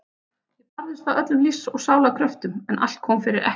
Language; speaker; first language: Icelandic; native; Icelandic